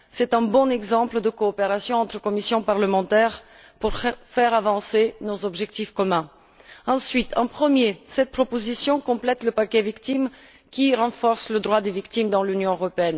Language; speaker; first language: French; non-native, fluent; Bulgarian